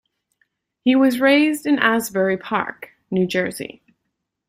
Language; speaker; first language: English; native; English